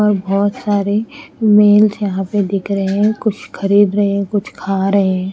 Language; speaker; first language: Hindi; native; Hindi